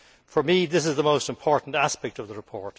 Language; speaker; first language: English; native; English